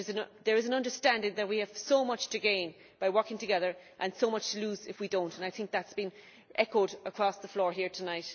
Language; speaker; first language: English; native; English